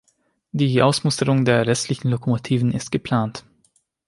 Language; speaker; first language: German; non-native, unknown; Hungarian